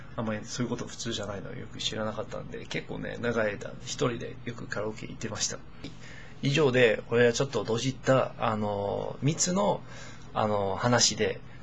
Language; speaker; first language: Japanese; non-native, fluent; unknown